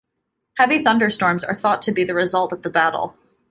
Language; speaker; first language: English; native; English